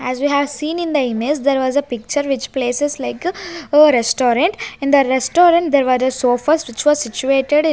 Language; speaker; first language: English; non-native, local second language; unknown